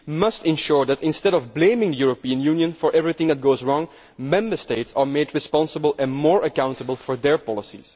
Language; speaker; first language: English; non-native, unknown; Dutch